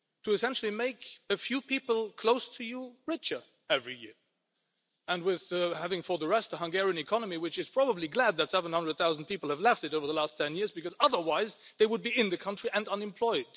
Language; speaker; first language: English; non-native, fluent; Luxembourgish